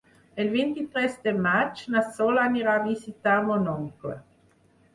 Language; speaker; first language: Catalan; non-native, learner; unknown